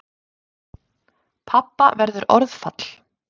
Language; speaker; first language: Icelandic; native; Icelandic